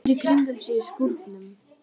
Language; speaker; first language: Icelandic; native; Icelandic